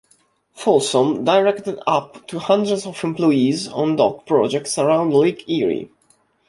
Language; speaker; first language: English; non-native, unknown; Italian